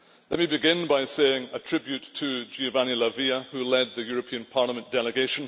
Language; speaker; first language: English; native; English